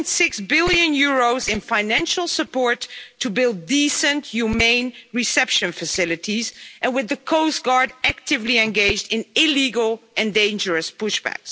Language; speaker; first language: English; non-native, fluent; Dutch